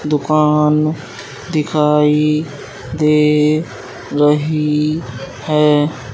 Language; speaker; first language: Hindi; native; Hindi